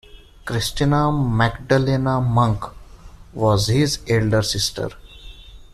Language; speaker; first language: English; non-native, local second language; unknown